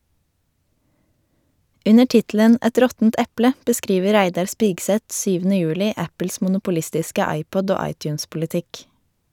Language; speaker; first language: Norwegian; native; Norwegian